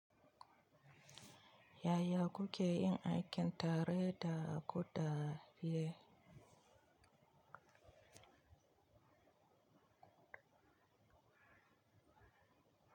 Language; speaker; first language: Hausa; native; Hausa